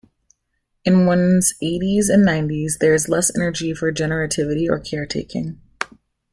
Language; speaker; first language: English; native; English